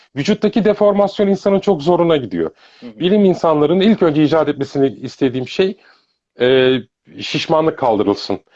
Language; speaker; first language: Turkish; early bilingual, heritage; Turkish